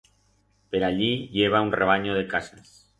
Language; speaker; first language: Aragonese; non-native, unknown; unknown